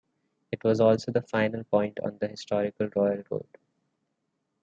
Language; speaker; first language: English; non-native, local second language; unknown